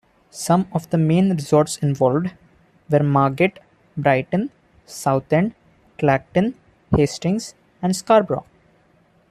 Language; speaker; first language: English; non-native, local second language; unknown